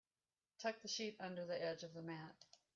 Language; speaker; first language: English; native; English